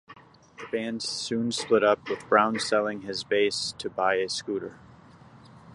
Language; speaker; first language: English; native; English